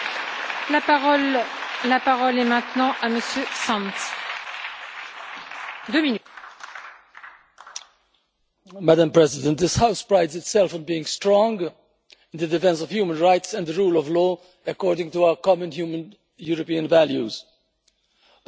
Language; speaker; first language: English; non-native, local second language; Maltese